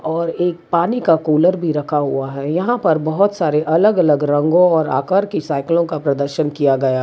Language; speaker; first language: Hindi; non-native, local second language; Gujarati